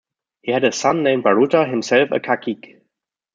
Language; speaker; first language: English; non-native, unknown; German